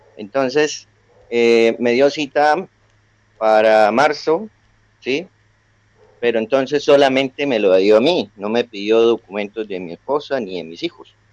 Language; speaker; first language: Spanish; native; Spanish